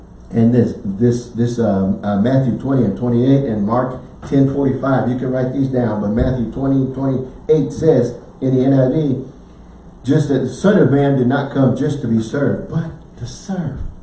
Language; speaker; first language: English; native; English